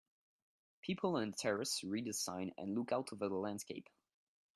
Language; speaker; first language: English; non-native, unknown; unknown